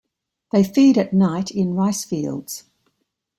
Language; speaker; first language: English; native; English